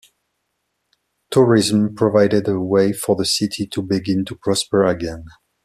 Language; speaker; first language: English; non-native, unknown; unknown